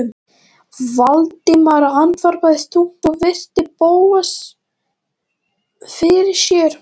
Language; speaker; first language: Icelandic; non-native, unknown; Latvian